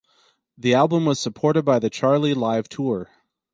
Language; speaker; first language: English; native; English